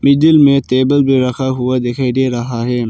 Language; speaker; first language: Hindi; non-native, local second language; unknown